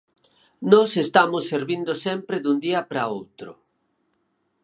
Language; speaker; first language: Galician; native; Galician